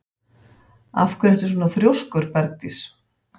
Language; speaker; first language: Icelandic; native; Icelandic